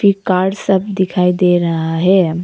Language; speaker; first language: Hindi; non-native, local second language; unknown